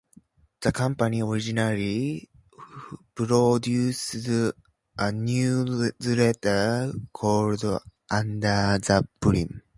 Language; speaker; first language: English; native; English